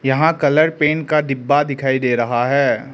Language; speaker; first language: Hindi; non-native, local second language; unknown